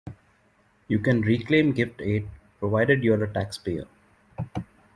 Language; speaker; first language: English; non-native, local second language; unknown